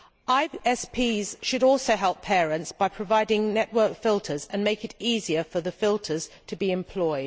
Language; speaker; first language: English; native; English